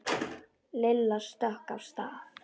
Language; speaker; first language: Icelandic; non-native, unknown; Polish